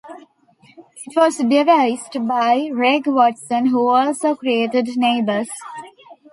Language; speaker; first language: English; non-native, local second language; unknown